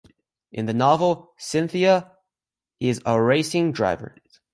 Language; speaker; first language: English; native; English